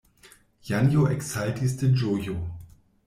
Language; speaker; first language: Esperanto; non-native, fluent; German